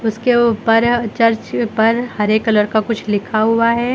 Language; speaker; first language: Hindi; native; Hindi